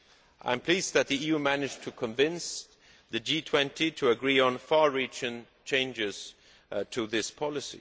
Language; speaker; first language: English; non-native, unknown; Swedish